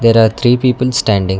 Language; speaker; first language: English; non-native, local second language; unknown